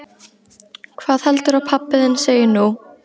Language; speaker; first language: Icelandic; native; Icelandic